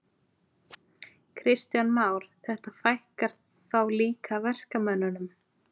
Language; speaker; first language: Icelandic; native; Icelandic